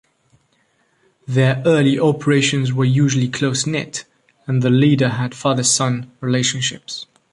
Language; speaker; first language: English; non-native, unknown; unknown